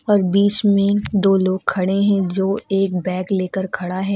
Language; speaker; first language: Hindi; native; Hindi